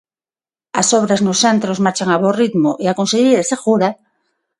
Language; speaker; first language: Galician; non-native, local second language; Spanish